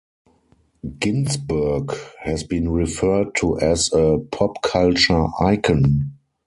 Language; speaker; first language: English; non-native, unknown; German